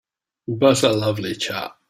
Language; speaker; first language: English; native; English